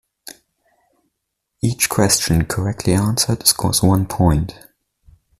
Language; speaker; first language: English; non-native, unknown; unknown